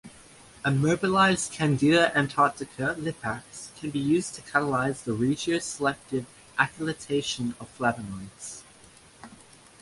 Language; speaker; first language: English; native; English